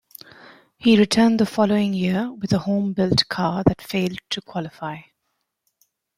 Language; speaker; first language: English; native; English